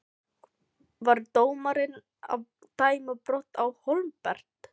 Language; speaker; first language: Icelandic; non-native, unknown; Filipino